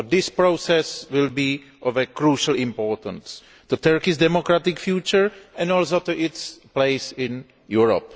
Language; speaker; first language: English; non-native, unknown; Greek